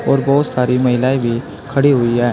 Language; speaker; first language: Hindi; native; Hindi